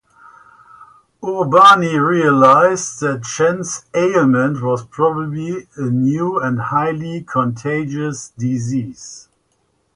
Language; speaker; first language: English; native; English